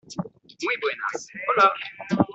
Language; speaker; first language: Spanish; non-native, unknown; French